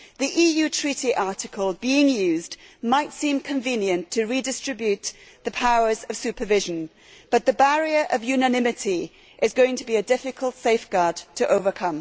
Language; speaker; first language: English; native; English